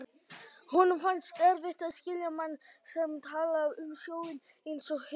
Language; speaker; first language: Icelandic; native; Icelandic